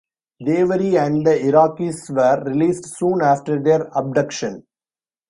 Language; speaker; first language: English; non-native, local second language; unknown